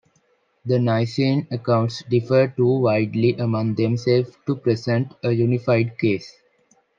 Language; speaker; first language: English; non-native, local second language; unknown